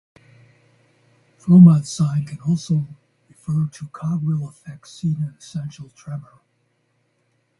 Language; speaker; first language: English; native; English